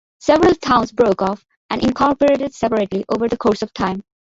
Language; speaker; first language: English; non-native, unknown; Bangla